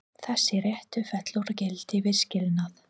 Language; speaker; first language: Icelandic; non-native, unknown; English